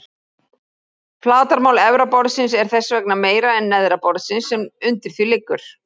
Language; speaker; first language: Icelandic; native; Icelandic